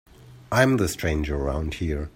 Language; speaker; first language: English; native; English